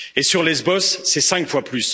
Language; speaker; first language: French; native; French